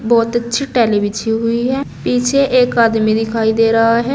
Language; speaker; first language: Hindi; native; Hindi